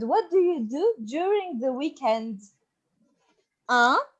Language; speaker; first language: English; non-native, fluent; French